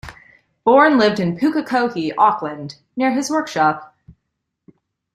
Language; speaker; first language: English; native; English